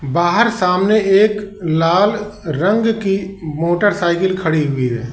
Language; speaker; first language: Hindi; native; Hindi